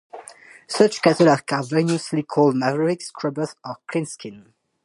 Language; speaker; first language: English; non-native, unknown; French